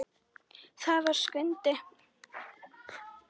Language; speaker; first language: Icelandic; native; Icelandic